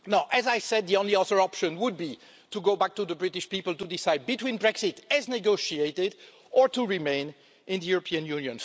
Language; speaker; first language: English; non-native, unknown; French